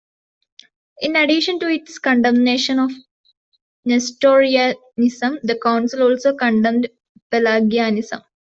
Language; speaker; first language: English; non-native, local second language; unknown